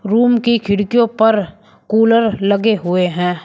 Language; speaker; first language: Hindi; native; Hindi